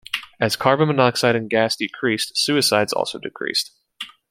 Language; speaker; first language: English; native; English